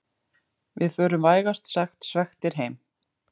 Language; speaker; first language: Icelandic; native; Icelandic